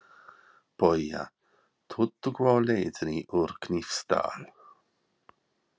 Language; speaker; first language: Icelandic; non-native, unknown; English